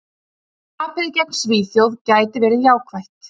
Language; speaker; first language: Icelandic; native; Icelandic